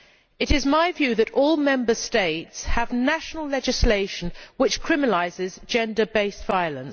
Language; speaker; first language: English; native; English